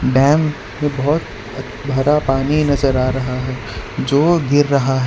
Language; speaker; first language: Hindi; non-native, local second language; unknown